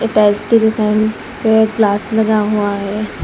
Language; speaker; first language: Hindi; non-native, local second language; Bangla